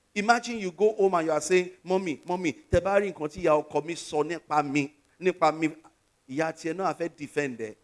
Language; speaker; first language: English; non-native, local second language; Yoruba